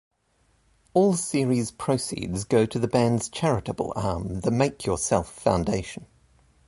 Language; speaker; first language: English; native; English